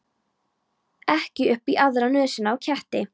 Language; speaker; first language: Icelandic; non-native, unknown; Polish